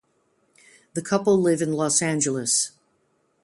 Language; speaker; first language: English; native; English